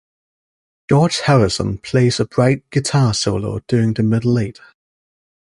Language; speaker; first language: English; native; English